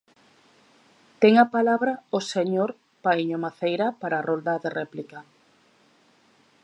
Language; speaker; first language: Galician; native; Galician